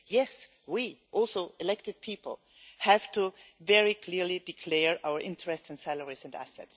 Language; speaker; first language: English; non-native, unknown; German